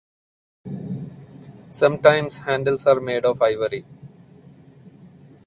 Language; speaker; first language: English; non-native, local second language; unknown